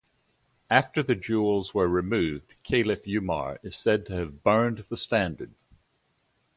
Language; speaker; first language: English; native; English